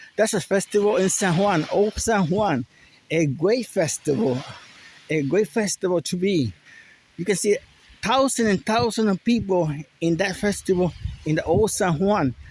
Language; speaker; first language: English; non-native, local second language; Spanish